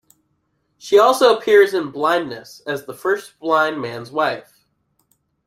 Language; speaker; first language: English; native; English